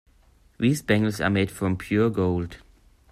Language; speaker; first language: English; non-native, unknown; German